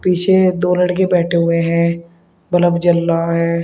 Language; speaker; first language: Hindi; native; Hindi